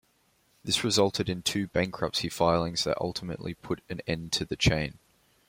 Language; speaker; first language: English; native; English